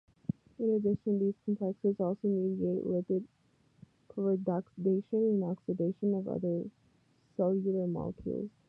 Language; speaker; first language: English; native; English